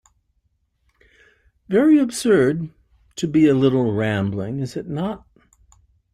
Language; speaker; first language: English; native; English